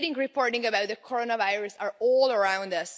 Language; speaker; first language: English; non-native, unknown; Hungarian